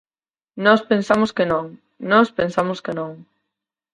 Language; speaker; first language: Galician; native; Galician